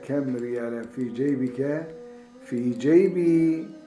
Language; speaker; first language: Arabic; non-native, fluent; Turkish